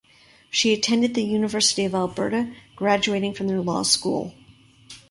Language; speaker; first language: English; native; English